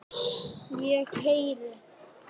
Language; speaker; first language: Icelandic; native; Icelandic